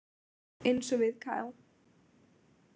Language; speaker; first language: Icelandic; native; Icelandic